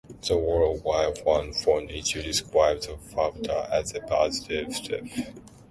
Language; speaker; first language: English; non-native, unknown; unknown